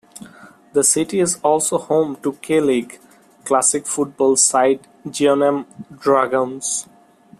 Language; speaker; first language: English; non-native, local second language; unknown